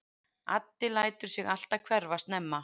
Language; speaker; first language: Icelandic; native; Icelandic